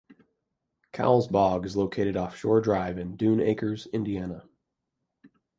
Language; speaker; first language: English; native; English